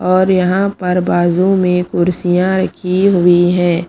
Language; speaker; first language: Hindi; non-native, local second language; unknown